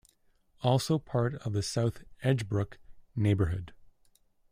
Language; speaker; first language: English; native; English